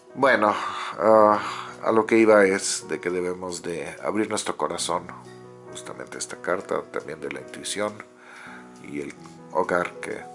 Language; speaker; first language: Spanish; native; Spanish